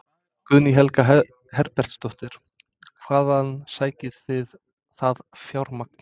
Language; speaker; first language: Icelandic; non-native, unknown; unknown